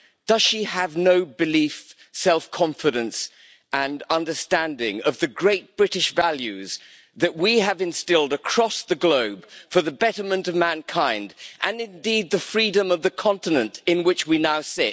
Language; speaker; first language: English; native; English